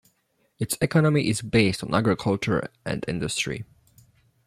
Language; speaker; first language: English; non-native, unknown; Polish